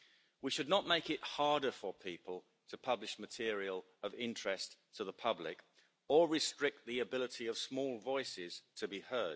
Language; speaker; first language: English; native; English